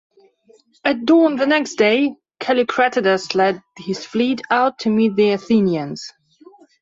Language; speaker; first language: English; non-native, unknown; Belarusian